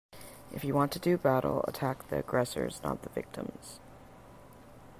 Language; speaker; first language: English; native; English